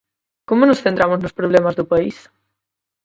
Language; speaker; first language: Galician; native; Galician